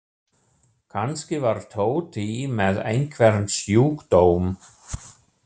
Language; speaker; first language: Icelandic; non-native, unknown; German